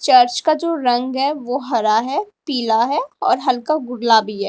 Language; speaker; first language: Hindi; native; Hindi